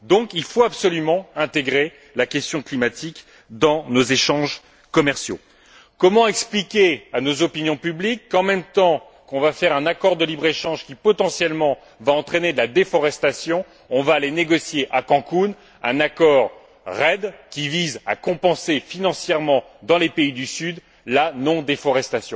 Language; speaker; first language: French; native; French